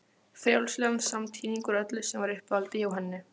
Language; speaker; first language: Icelandic; non-native, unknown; Polish